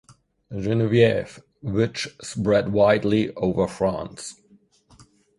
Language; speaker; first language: English; non-native, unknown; German